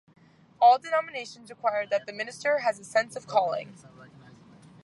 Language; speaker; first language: English; native; English